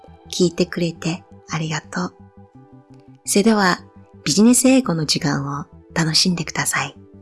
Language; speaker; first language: Japanese; native; Japanese